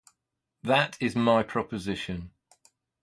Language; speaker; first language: English; native; English